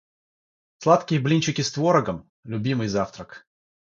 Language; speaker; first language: Russian; non-native, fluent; Georgian